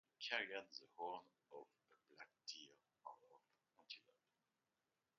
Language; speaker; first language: English; non-native, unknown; French